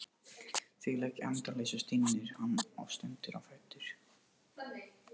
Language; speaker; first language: Icelandic; non-native, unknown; Portuguese